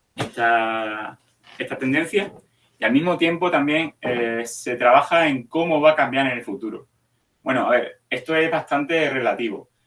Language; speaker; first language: Spanish; native; Spanish